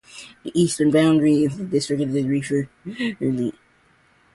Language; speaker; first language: English; non-native, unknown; Georgian